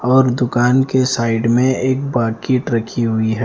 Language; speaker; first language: Hindi; non-native, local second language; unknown